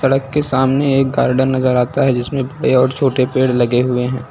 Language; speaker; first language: Hindi; native; Hindi